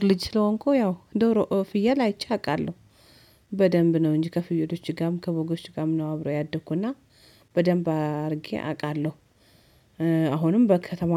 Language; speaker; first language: Amharic; native; Amharic